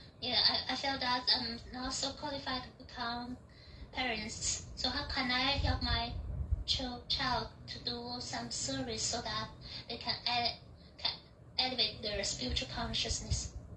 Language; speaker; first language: English; non-native, fluent; Chinese